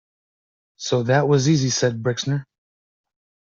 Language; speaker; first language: English; native; English